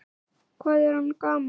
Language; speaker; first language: Icelandic; native; Icelandic